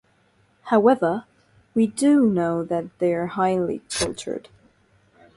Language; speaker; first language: English; non-native, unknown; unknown